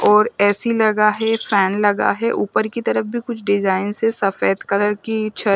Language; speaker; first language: Hindi; non-native, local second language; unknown